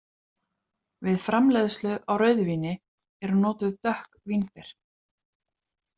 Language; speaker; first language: Icelandic; native; Icelandic